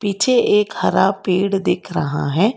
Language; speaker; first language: Hindi; non-native, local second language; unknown